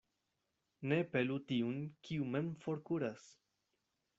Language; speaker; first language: Esperanto; non-native, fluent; Spanish